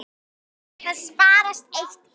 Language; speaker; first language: Icelandic; native; Icelandic